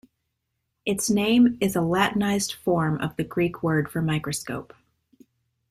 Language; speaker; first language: English; native; English